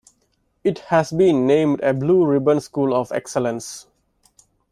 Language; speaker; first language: English; non-native, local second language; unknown